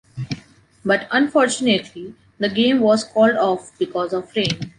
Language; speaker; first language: English; non-native, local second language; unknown